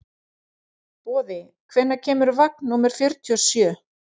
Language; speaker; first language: Icelandic; native; Icelandic